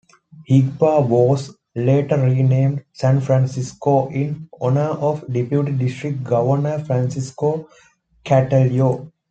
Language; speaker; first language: English; non-native, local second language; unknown